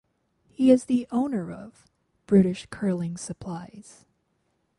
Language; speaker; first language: English; native; English